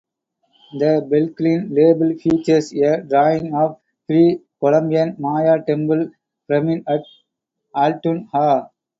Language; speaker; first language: English; non-native, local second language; Tamil